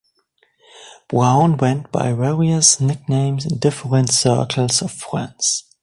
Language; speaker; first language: English; non-native, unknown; German